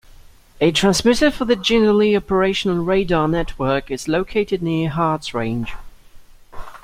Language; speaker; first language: English; native; English